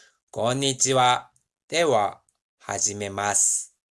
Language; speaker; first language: Korean; native; Korean